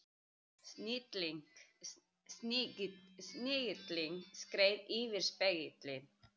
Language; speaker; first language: Icelandic; native; Icelandic